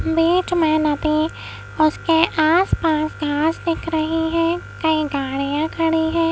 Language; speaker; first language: Hindi; native; Hindi